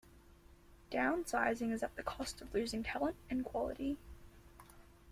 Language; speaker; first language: English; native; English